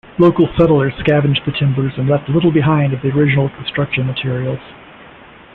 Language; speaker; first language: English; native; English